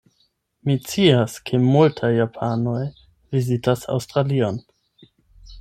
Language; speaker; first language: Esperanto; non-native, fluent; German